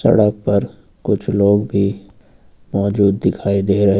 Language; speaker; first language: Hindi; native; Hindi